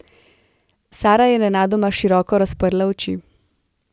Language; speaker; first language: Slovenian; native; Slovenian